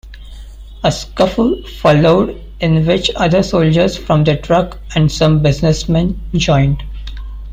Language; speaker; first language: English; non-native, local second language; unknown